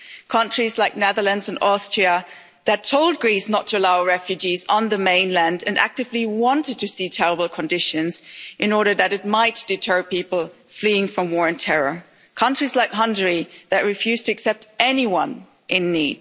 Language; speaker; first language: English; non-native, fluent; German